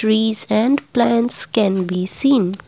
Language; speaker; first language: English; non-native, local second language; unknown